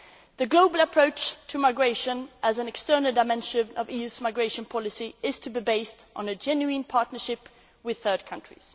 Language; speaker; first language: English; non-native, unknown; Swedish